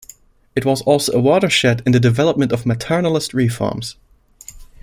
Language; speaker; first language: English; non-native, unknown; German